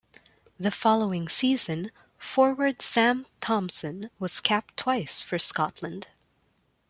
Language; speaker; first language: English; non-native, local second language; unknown